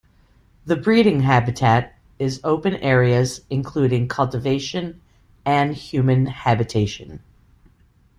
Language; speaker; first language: English; native; English